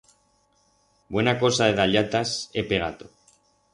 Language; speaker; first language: Aragonese; non-native, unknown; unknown